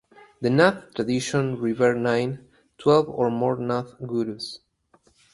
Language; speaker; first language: English; native; English